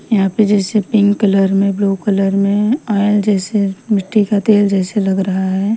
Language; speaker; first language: Hindi; non-native, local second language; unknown